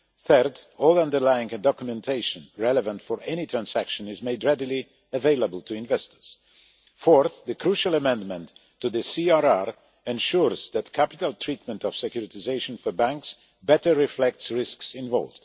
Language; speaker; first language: English; non-native, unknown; Polish